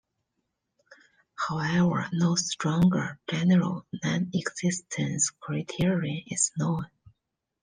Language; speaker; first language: English; non-native, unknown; Chinese